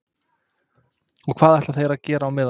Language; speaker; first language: Icelandic; non-native, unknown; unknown